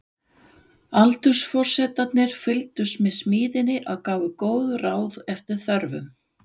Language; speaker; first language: Icelandic; non-native, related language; Danish